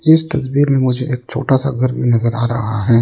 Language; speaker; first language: Hindi; non-native, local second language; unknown